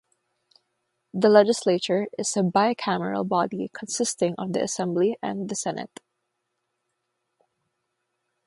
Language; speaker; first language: English; non-native, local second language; Filipino